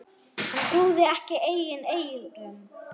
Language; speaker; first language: Icelandic; non-native, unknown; German